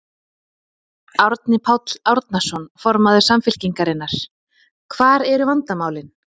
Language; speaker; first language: Icelandic; native; Icelandic